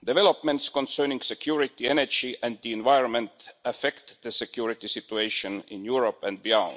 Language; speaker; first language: English; non-native, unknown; Estonian